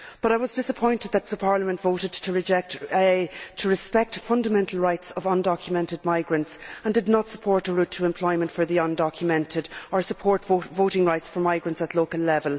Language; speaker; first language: English; native; English